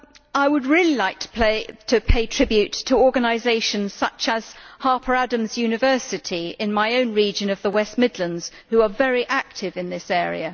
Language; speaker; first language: English; native; English